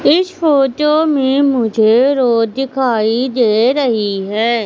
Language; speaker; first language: Hindi; native; Hindi